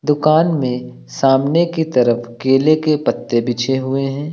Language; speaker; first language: Hindi; native; Hindi